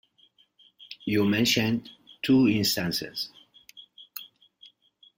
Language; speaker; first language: English; native; English